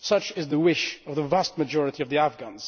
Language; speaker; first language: English; non-native, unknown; Dutch